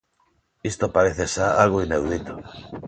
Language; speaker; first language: Galician; non-native, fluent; Spanish